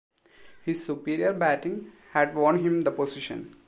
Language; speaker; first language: English; non-native, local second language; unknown